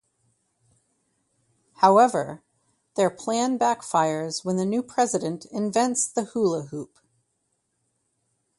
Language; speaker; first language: English; native; English